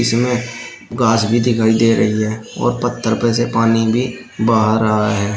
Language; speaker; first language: Hindi; native; Hindi